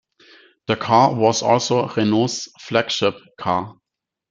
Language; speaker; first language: English; non-native, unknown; German